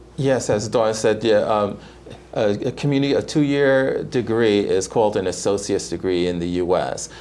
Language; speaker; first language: English; native; English